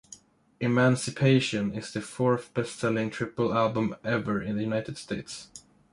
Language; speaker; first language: English; non-native, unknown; Swedish